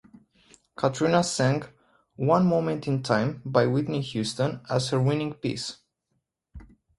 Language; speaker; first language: English; native; English